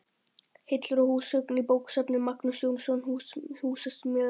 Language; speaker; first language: Icelandic; native; Icelandic